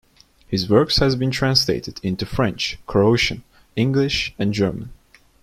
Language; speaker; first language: English; non-native, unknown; Turkish